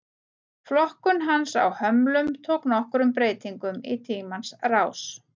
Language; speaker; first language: Icelandic; native; Icelandic